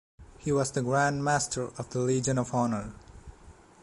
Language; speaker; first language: English; non-native, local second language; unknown